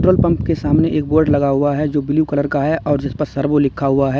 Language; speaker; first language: Hindi; native; Hindi